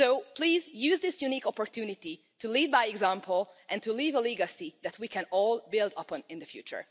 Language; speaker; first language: English; non-native, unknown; Hungarian